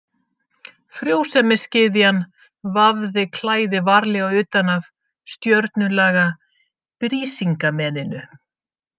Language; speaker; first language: Icelandic; native; Icelandic